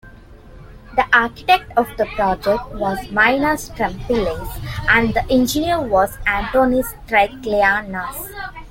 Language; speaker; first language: English; non-native, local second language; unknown